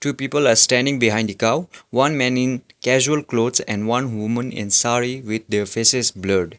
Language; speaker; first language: English; non-native, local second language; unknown